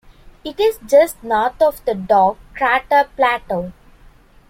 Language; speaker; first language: English; non-native, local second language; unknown